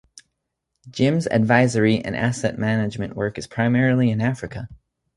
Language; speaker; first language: English; native; English